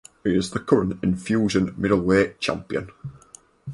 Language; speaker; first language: English; native; English